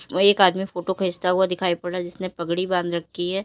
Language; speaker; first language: Hindi; native; Hindi